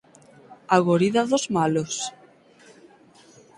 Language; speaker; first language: Galician; native; Galician